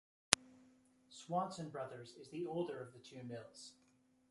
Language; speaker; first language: English; native; English